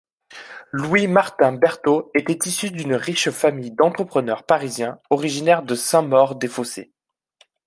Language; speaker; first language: French; native; French